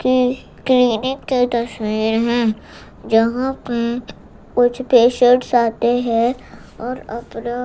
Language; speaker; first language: Hindi; non-native, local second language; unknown